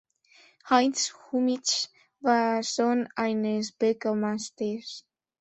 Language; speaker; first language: German; non-native, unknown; Spanish